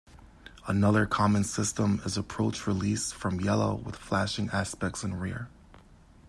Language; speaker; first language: English; native; English